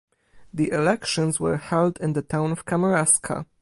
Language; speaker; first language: English; non-native, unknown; Polish